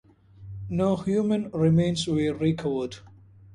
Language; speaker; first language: English; non-native, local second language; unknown